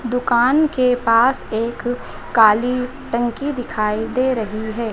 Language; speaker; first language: Hindi; native; Hindi